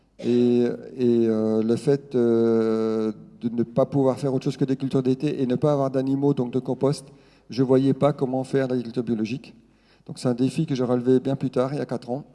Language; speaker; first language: French; non-native, local second language; Swiss German